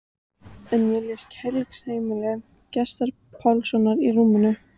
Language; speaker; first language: Icelandic; native; Icelandic